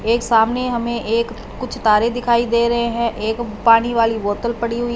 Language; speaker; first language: Hindi; non-native, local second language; Punjabi